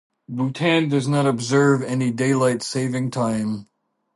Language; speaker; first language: English; native; English